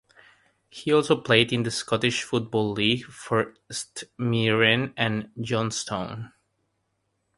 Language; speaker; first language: English; non-native, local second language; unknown